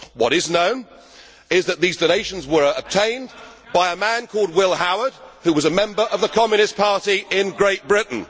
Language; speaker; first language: English; native; English